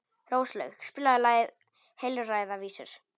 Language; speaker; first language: Icelandic; non-native, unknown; Polish